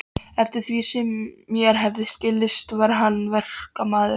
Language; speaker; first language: Icelandic; non-native, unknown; Polish